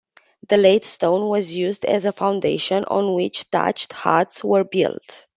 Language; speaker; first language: English; non-native, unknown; Romanian